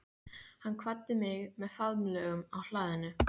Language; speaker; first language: Icelandic; native; Icelandic